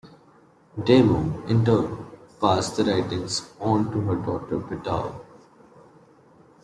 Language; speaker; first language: English; non-native, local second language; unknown